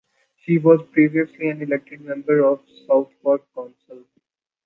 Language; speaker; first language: English; non-native, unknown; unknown